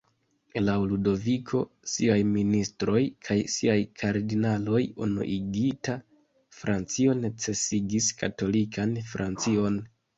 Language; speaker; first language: Esperanto; non-native, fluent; Kinyarwanda